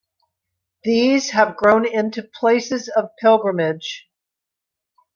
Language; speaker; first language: English; native; English